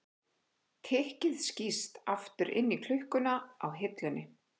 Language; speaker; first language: Icelandic; native; Icelandic